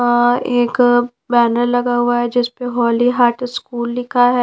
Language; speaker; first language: Hindi; non-native, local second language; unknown